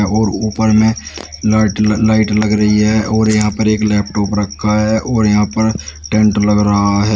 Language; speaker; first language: Hindi; native; Hindi